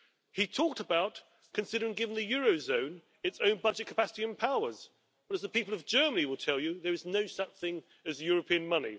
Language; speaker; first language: English; native; English